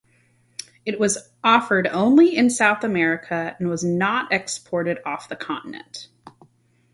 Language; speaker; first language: English; native; English